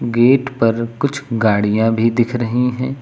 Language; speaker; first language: Hindi; native; Hindi